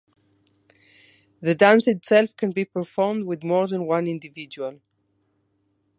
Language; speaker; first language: English; non-native, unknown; Spanish